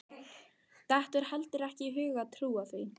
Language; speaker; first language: Icelandic; native; Icelandic